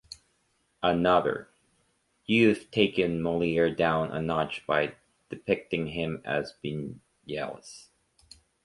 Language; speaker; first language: English; native; English